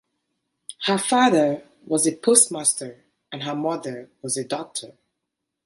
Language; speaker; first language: English; native; English